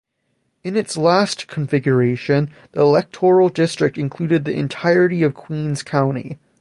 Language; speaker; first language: English; native; English